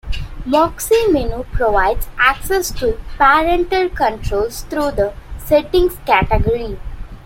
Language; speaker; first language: English; non-native, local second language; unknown